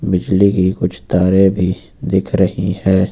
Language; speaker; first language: Hindi; native; Hindi